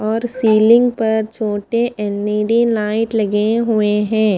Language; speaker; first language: Hindi; non-native, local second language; Punjabi